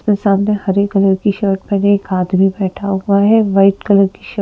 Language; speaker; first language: Hindi; native; Hindi